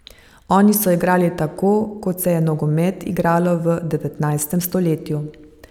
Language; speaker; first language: Slovenian; native; Slovenian